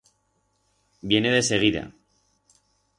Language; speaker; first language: Aragonese; non-native, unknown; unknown